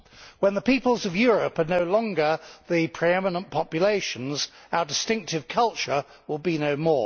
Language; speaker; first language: English; native; English